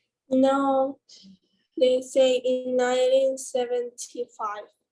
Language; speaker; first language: English; non-native, learner; Spanish